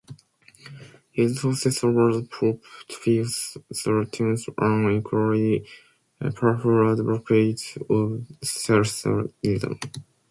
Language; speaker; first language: English; non-native, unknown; Japanese